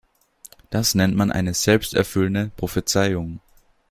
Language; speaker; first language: German; native; German